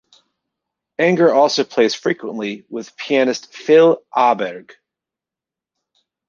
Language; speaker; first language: English; native; English